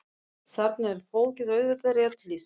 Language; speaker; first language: Icelandic; non-native, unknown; Russian